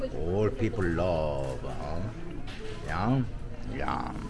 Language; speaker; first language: English; non-native, learner; Korean